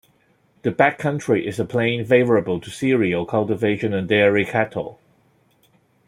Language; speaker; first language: English; non-native, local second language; Cantonese